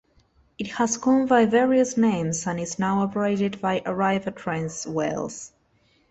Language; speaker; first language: English; non-native, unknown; Spanish